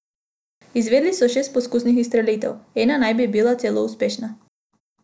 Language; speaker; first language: Slovenian; non-native, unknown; Macedonian